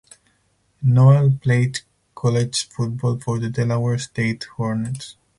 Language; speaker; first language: English; non-native, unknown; Spanish